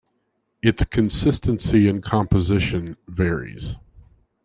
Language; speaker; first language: English; native; English